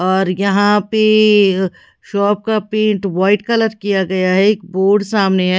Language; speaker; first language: Hindi; native; Hindi